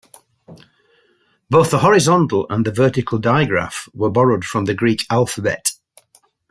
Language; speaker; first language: English; native; English